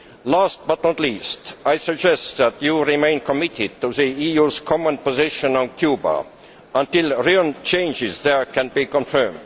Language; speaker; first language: English; non-native, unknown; Estonian